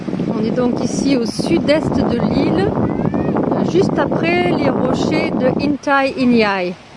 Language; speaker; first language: French; native; French